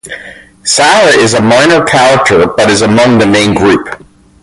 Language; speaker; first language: English; native; English